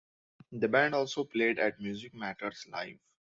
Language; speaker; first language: English; non-native, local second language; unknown